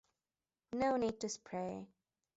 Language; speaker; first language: English; non-native, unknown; Hungarian